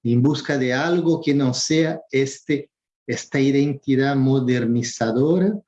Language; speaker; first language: Spanish; non-native, related language; Portuguese